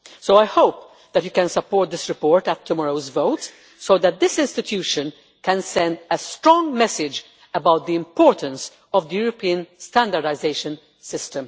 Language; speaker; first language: English; non-native, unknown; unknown